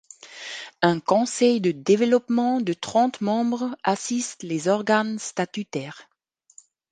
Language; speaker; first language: French; non-native, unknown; German